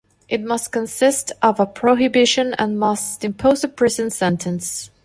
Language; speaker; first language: English; non-native, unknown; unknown